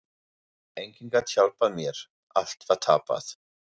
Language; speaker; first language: Icelandic; non-native, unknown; German